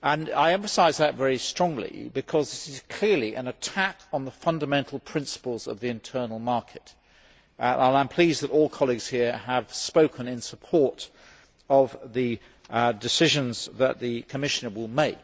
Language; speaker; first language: English; native; English